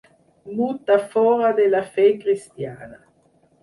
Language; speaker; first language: Catalan; non-native, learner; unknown